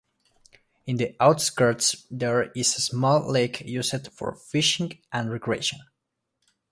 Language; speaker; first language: English; native; English